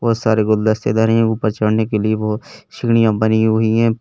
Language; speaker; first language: Hindi; native; Hindi